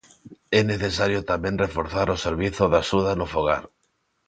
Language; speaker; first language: Galician; non-native, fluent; Spanish